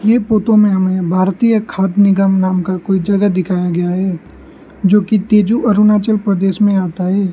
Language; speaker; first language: Hindi; non-native, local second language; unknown